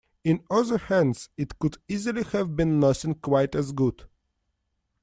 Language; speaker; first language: English; non-native, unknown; Russian